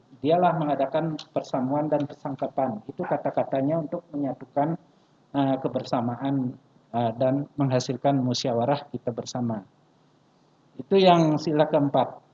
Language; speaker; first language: Indonesian; non-native, local second language; Balinese